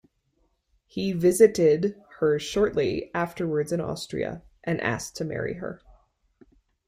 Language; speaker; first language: English; native; English